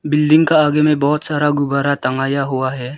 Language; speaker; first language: Hindi; early bilingual, other home language; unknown